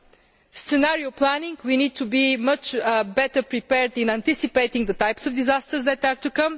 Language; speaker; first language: English; non-native, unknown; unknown